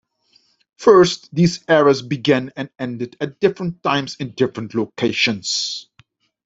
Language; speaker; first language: English; non-native, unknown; Dutch